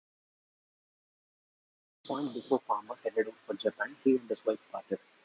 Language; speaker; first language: English; non-native, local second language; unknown